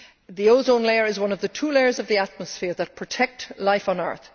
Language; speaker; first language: English; native; English